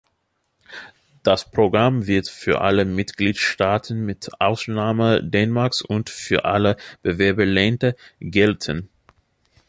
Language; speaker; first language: German; non-native, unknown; English